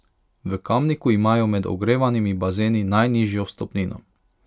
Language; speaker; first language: Slovenian; non-native, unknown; Hungarian